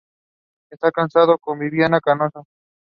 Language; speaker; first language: English; non-native, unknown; Spanish